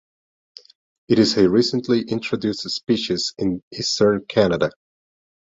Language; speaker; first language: English; non-native, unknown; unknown